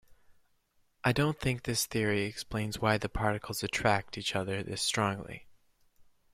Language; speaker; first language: English; native; English